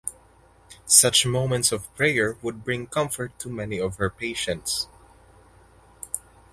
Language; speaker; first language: English; non-native, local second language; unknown